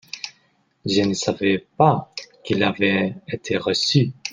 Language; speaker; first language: French; non-native, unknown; Catalan